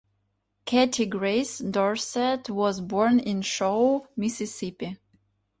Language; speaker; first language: English; non-native, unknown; Ukrainian